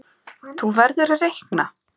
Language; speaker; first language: Icelandic; native; Icelandic